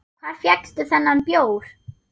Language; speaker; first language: Icelandic; non-native, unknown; German